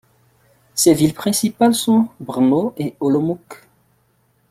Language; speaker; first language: French; non-native, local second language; Malagasy